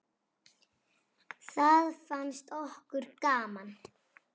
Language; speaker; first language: Icelandic; native; Icelandic